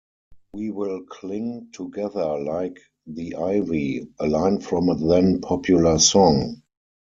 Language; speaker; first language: English; non-native, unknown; German